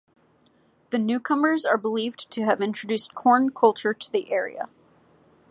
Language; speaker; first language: English; native; English